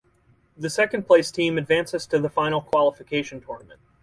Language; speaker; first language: English; native; English